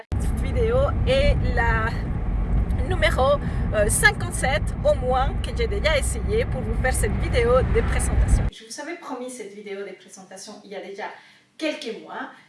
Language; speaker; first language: French; non-native, fluent; Spanish